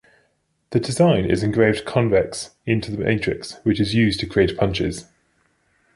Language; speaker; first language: English; native; English